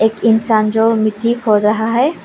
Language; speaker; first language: Hindi; non-native, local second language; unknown